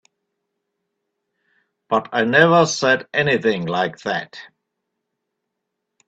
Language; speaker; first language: English; native; English